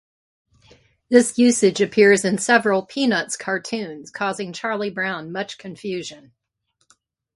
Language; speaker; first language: English; native; English